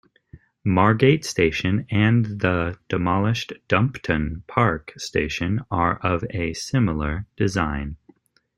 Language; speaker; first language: English; native; English